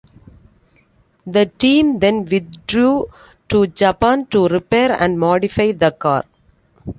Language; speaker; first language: English; non-native, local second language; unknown